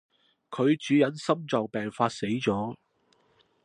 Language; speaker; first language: Cantonese; non-native, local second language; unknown